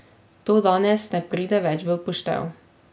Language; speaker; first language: Slovenian; native; Slovenian